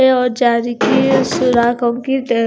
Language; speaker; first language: Hindi; non-native, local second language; Punjabi